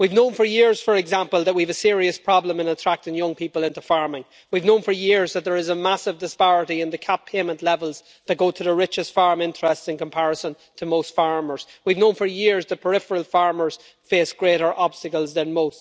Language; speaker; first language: English; native; English